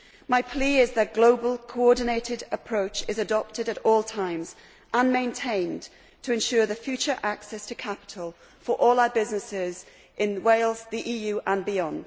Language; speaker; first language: English; native; English